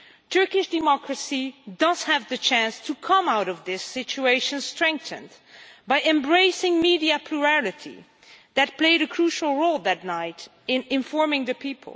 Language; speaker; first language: English; non-native, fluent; Dutch